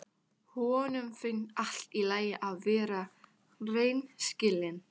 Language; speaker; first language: Icelandic; non-native, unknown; Thai